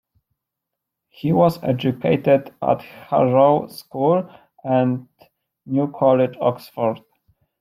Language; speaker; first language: English; non-native, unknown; Polish